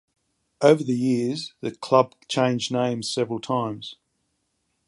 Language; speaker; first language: English; native; English